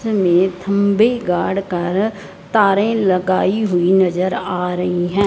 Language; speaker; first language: Hindi; non-native, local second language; Punjabi